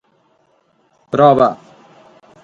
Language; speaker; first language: Sardinian; native; Sardinian